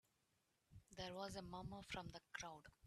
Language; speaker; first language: English; non-native, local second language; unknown